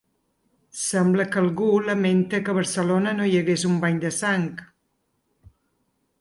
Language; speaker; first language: Catalan; native; Catalan